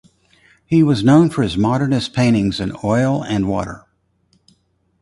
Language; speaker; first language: English; native; English